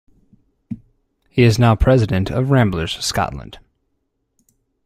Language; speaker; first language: English; native; English